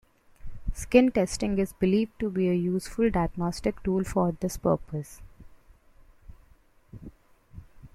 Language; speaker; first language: English; non-native, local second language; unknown